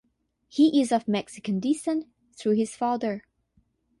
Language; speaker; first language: English; non-native, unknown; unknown